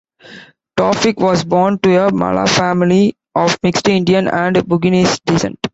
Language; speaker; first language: English; non-native, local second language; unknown